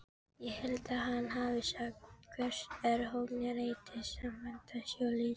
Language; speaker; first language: Icelandic; non-native, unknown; Filipino